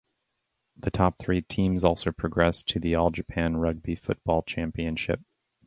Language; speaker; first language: English; native; English